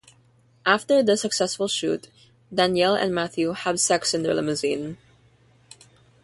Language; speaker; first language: English; non-native, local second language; Filipino